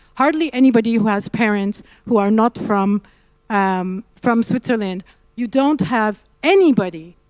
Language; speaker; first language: English; non-native, local second language; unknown